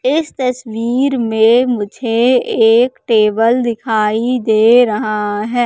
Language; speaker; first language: Hindi; native; Hindi